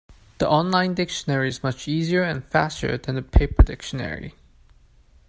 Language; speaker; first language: English; non-native, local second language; Cantonese